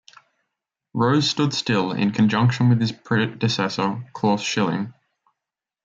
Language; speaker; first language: English; native; English